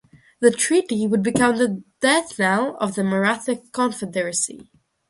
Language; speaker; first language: English; non-native, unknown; Russian